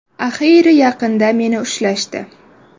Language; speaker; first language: Uzbek; native; Uzbek